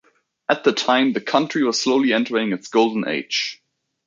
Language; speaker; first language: English; native; English